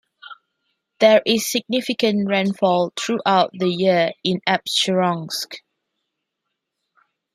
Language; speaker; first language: English; non-native, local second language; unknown